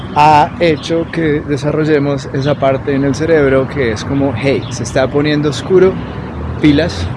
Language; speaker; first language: Spanish; native; Spanish